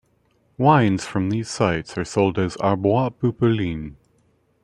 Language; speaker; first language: English; native; English